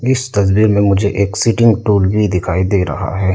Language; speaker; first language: Hindi; non-native, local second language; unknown